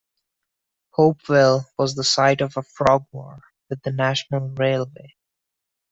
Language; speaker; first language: English; non-native, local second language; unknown